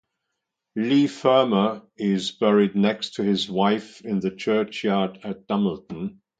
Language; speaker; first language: English; non-native, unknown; German